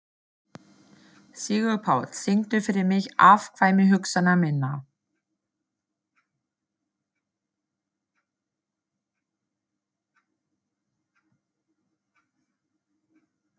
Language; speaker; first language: Icelandic; non-native, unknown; German